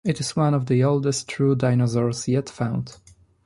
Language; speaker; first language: English; non-native, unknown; Polish